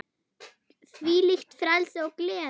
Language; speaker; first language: Icelandic; non-native, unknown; German